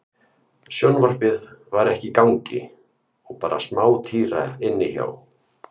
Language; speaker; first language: Icelandic; native; Icelandic